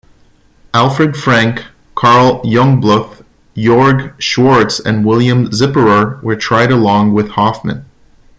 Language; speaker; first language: English; non-native, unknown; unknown